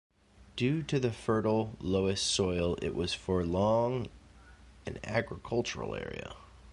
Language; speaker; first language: English; native; English